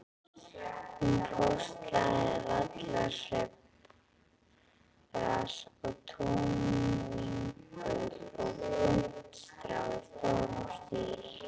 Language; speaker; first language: Icelandic; native; Icelandic